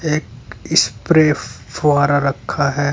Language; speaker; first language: Hindi; native; Hindi